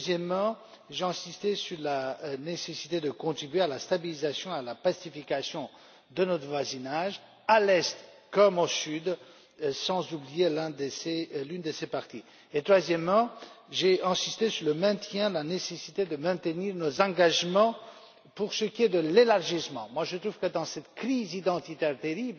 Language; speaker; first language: French; non-native, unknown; Romanian